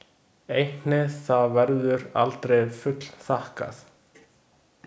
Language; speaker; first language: Icelandic; non-native, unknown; Chinese